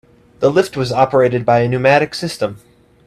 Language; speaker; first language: English; native; English